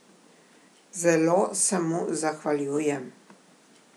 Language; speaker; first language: Slovenian; native; Slovenian